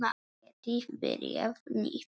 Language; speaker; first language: Icelandic; non-native, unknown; Polish